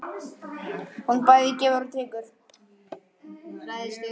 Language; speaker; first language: Icelandic; native; Icelandic